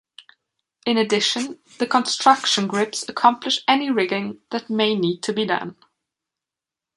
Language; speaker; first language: English; non-native, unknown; German